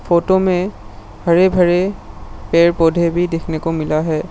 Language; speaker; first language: Hindi; non-native, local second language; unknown